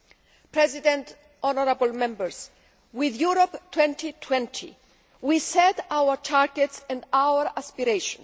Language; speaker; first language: English; non-native, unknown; Greek